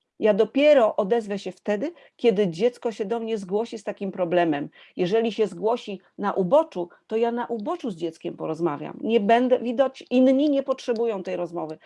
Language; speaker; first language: Polish; native; Polish